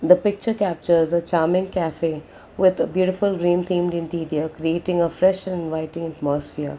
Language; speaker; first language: English; non-native, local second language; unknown